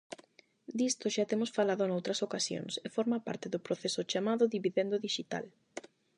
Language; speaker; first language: Galician; non-native, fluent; Spanish